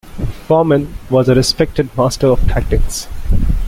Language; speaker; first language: English; non-native, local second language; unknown